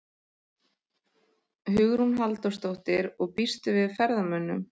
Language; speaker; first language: Icelandic; native; Icelandic